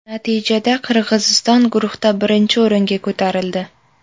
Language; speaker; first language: Uzbek; native; Uzbek